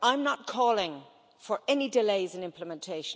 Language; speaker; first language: English; native; English